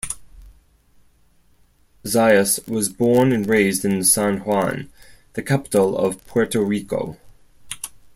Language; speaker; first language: English; non-native, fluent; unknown